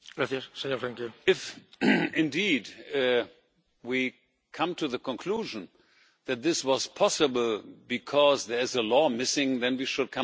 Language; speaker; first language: English; non-native, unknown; German